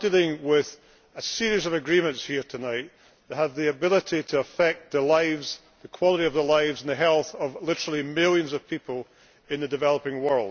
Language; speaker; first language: English; native; English